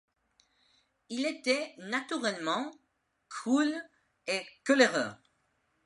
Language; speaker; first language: French; non-native, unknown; Spanish